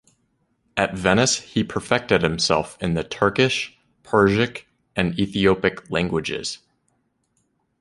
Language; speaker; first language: English; native; English